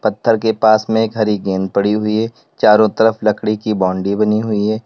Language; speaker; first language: Hindi; native; Hindi